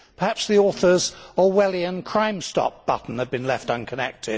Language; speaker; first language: English; native; English